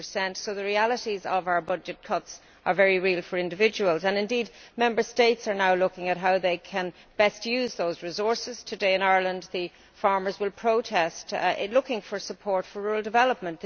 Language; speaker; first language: English; native; English